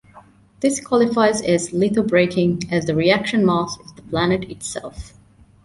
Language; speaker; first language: English; non-native, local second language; Divehi